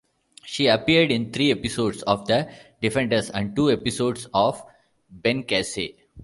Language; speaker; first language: English; non-native, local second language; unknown